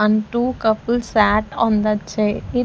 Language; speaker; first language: English; non-native, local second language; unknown